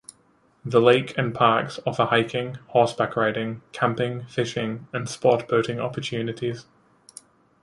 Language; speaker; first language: English; native; English